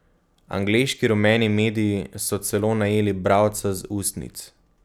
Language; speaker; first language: Slovenian; native; Slovenian